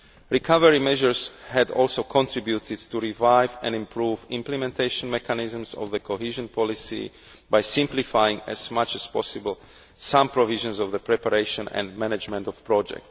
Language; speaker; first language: English; non-native, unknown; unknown